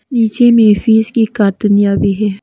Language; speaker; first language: Hindi; non-native, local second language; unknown